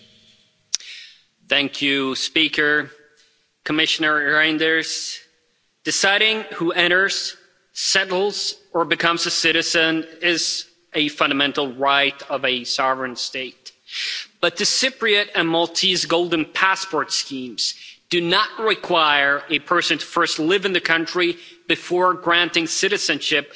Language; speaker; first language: English; non-native, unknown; Swedish